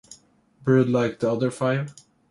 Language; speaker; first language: English; non-native, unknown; Swedish